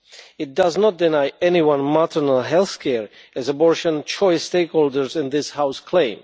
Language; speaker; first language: English; non-native, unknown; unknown